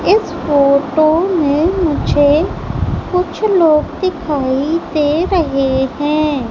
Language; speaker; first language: Hindi; native; Hindi